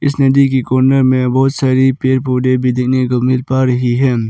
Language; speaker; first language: Hindi; non-native, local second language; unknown